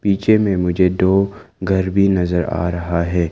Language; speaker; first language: Hindi; non-native, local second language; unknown